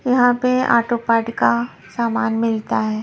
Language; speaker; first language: Hindi; non-native, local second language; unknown